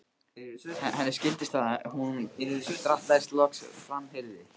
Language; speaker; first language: Icelandic; native; Icelandic